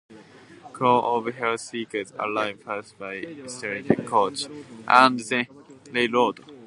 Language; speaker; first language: English; non-native, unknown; Japanese